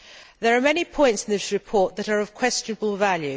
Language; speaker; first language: English; native; English